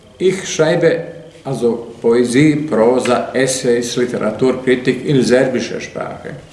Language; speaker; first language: German; non-native, fluent; Serbian